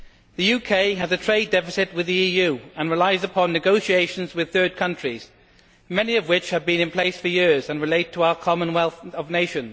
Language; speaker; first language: English; native; English